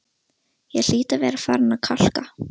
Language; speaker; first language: Icelandic; non-native, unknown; Russian